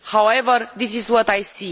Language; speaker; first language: English; non-native, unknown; Romanian